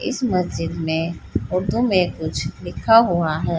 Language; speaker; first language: Hindi; native; Hindi